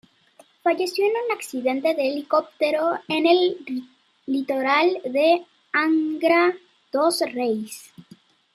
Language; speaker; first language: Spanish; native; Spanish